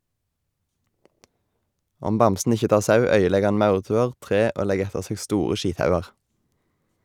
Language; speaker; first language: Norwegian; native; Norwegian